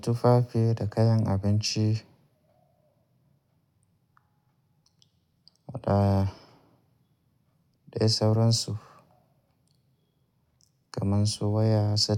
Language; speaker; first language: Hausa; native; Hausa